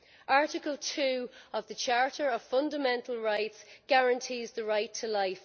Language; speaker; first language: English; native; English